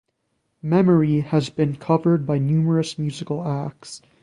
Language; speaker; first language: English; native; English